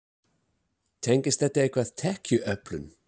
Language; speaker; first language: Icelandic; non-native, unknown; English